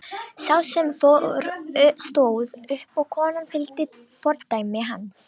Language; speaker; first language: Icelandic; non-native, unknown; Romanian